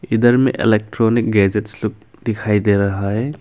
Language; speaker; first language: Hindi; non-native, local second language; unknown